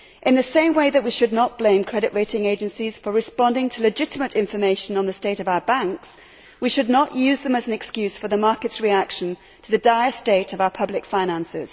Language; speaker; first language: English; native; English